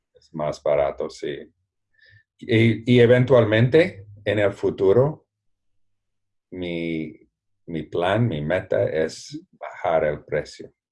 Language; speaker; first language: Spanish; non-native, fluent; English